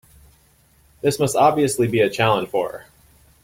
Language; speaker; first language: English; native; English